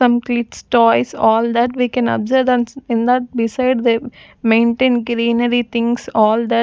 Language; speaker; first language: English; non-native, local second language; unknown